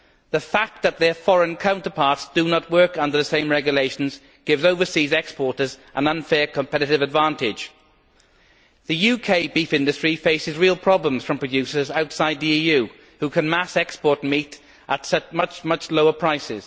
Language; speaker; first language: English; native; English